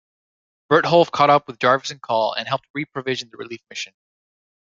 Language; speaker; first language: English; native; English